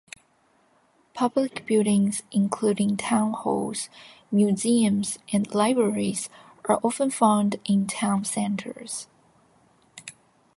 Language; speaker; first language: English; non-native, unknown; Chinese